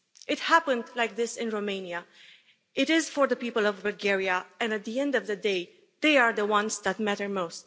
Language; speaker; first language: English; non-native, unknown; Romanian